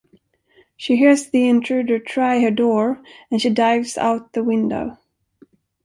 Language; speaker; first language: English; non-native, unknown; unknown